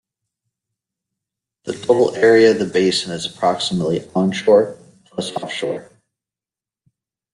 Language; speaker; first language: English; native; English